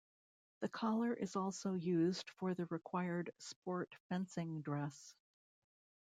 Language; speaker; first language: English; native; English